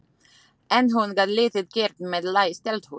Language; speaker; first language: Icelandic; non-native, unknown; Slovak